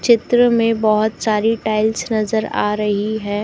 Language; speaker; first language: Hindi; native; Hindi